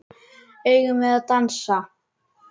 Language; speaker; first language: Icelandic; native; Icelandic